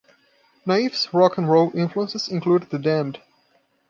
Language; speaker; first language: English; non-native, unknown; Portuguese